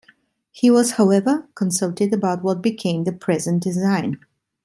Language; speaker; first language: English; non-native, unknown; Italian